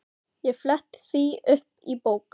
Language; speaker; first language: Icelandic; non-native, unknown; Filipino